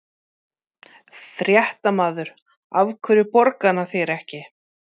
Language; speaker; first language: Icelandic; native; Icelandic